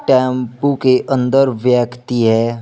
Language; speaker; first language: Hindi; native; Hindi